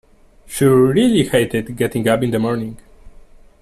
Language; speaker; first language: English; non-native, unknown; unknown